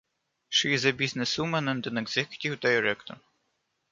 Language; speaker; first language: English; non-native, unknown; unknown